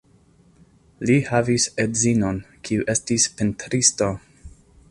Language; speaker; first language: Esperanto; non-native, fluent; English